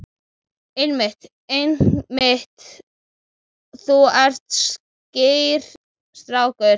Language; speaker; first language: Icelandic; native; Icelandic